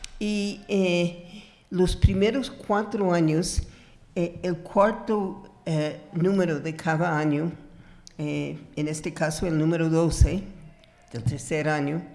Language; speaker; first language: Spanish; non-native, fluent; English